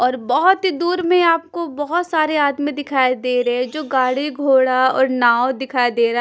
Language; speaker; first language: Hindi; non-native, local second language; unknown